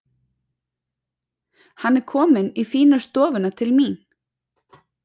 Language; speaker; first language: Icelandic; native; Icelandic